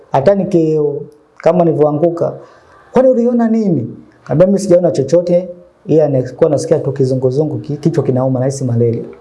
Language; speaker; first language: Swahili; native; Swahili